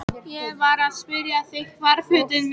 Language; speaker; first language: Icelandic; non-native, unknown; Polish